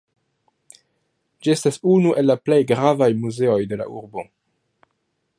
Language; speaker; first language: Esperanto; non-native, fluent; French